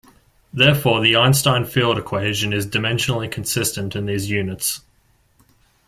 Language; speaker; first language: English; native; English